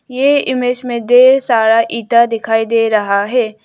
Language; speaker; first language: Hindi; non-native, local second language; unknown